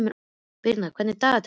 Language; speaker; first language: Icelandic; native; Icelandic